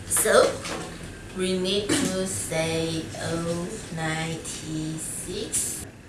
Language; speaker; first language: English; non-native, learner; Chinese